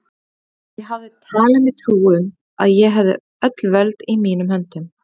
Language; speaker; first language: Icelandic; native; Icelandic